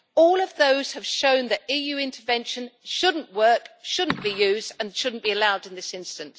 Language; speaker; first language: English; native; English